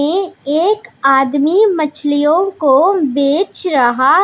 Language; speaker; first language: Hindi; non-native, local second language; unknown